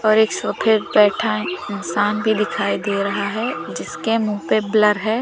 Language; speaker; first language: Hindi; native; Hindi